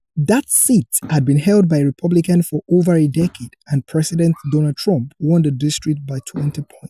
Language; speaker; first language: English; non-native, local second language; Yoruba